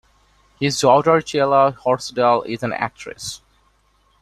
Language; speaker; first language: English; non-native, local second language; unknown